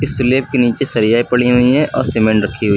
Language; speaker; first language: Hindi; native; Hindi